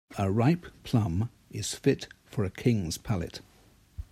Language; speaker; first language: English; native; English